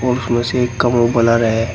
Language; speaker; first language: Hindi; native; Hindi